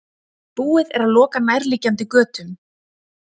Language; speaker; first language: Icelandic; native; Icelandic